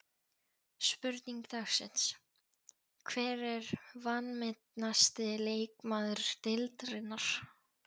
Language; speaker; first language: Icelandic; non-native, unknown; Polish